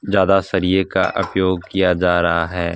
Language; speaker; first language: Hindi; non-native, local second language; Punjabi